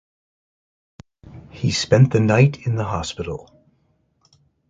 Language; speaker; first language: English; native; English